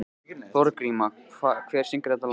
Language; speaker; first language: Icelandic; native; Icelandic